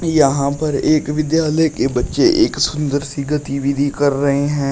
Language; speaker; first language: Hindi; native; Hindi